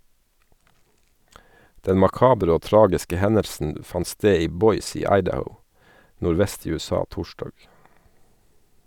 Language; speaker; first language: Norwegian; native; Norwegian